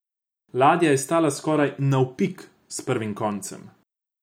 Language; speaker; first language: Slovenian; non-native, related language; Croatian